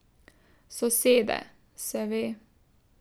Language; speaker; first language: Slovenian; native; Slovenian